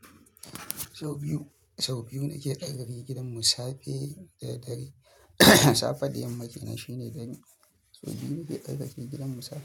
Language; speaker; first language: Hausa; native; Hausa